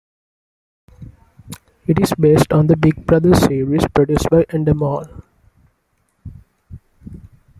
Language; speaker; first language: English; non-native, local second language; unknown